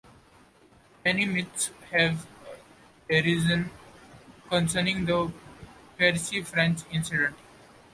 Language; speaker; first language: English; non-native, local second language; Marathi